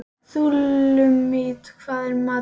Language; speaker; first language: Icelandic; native; Icelandic